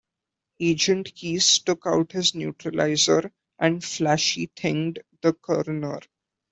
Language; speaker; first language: English; non-native, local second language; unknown